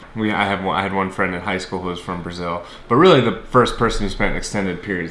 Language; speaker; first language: English; native; English